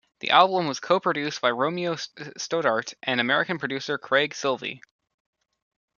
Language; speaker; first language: English; native; English